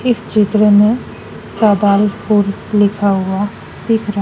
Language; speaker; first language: Hindi; native; Hindi